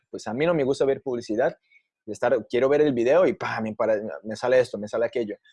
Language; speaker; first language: Spanish; non-native, fluent; Portuguese